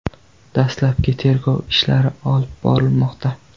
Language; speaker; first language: Uzbek; non-native, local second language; Kara-Kalpak